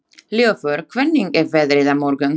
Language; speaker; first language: Icelandic; non-native, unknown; Slovak